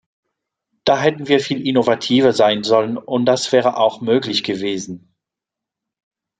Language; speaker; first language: German; non-native, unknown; French